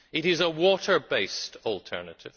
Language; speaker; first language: English; native; English